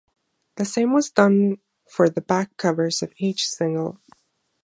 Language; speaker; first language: English; non-native, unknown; German